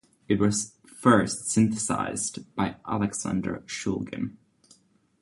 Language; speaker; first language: English; non-native, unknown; Czech